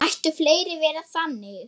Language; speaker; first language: Icelandic; non-native, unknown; German